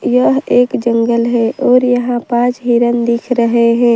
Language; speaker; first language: Hindi; non-native, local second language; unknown